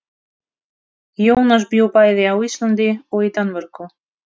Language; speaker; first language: Icelandic; non-native, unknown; Russian